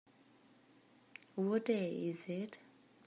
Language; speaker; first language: English; native; English